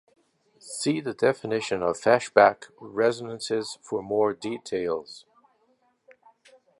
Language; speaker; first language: English; native; English